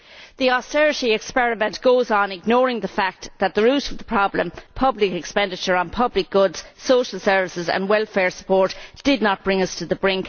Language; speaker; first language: English; native; English